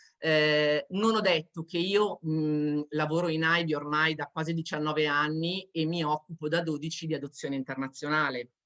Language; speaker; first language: Italian; native; Italian